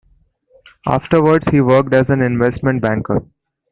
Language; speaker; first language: English; non-native, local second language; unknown